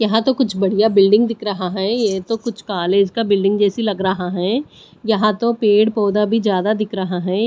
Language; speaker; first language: Hindi; non-native, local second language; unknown